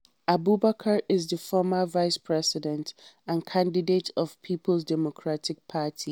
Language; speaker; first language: English; non-native, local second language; Hausa